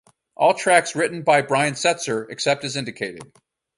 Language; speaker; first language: English; native; English